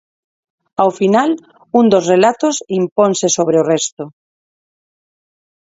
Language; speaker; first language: Galician; non-native, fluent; Spanish